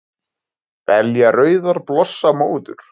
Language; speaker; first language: Icelandic; native; Icelandic